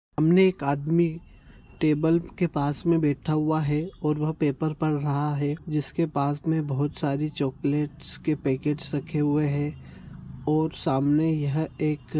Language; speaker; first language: Hindi; non-native, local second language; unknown